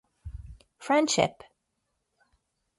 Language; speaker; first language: English; native; English